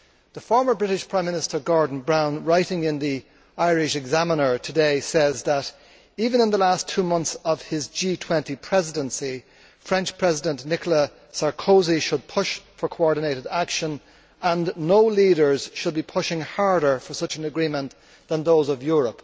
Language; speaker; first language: English; native; English